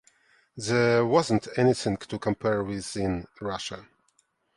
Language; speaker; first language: English; non-native, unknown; Ukrainian